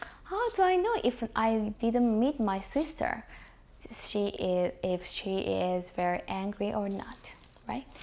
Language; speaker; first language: English; non-native, fluent; Korean